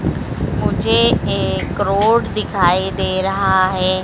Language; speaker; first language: Hindi; native; Hindi